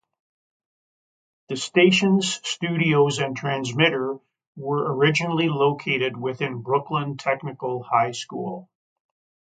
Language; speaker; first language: English; native; English